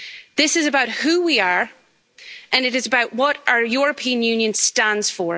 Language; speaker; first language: English; native; English